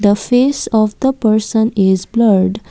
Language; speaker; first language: English; non-native, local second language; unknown